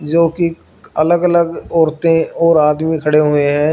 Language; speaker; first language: Hindi; non-native, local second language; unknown